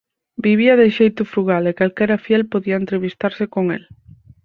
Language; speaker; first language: Galician; native; Galician